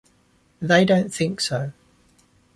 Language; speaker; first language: English; native; English